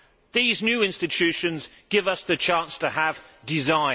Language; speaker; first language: English; native; English